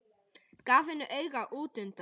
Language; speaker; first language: Icelandic; native; Icelandic